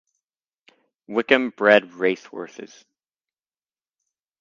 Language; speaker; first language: English; native; English